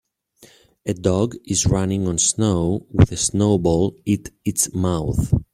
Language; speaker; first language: English; native; English